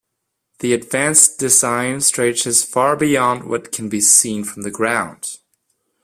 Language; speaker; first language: English; non-native, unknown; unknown